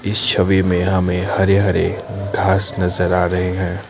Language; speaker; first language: Hindi; non-native, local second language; Assamese